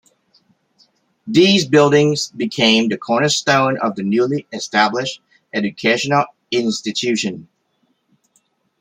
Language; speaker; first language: English; native; English